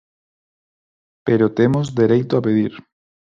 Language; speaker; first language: Galician; non-native, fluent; Spanish